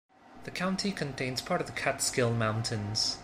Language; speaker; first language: English; non-native, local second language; Cantonese